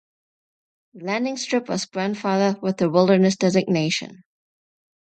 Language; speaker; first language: English; non-native, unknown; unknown